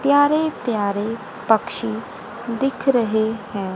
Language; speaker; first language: Hindi; native; Hindi